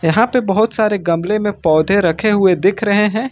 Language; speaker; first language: Hindi; native; Hindi